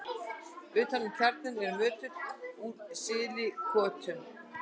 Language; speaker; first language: Icelandic; native; Icelandic